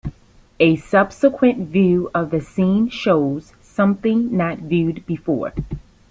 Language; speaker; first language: English; native; English